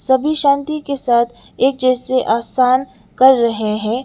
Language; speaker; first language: Hindi; non-native, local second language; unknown